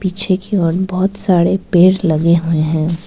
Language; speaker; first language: Hindi; non-native, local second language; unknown